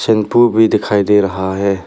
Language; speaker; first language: Hindi; non-native, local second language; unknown